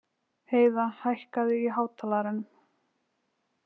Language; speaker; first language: Icelandic; native; Icelandic